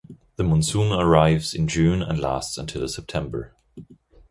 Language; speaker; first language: English; non-native, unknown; German